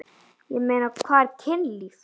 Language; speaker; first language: Icelandic; native; Icelandic